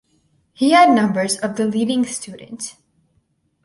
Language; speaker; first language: English; native; English